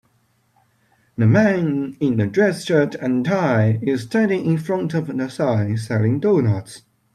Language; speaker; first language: English; native; English